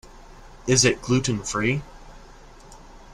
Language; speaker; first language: English; native; English